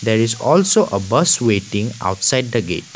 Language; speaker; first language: English; non-native, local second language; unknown